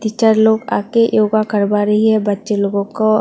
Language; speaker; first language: Hindi; non-native, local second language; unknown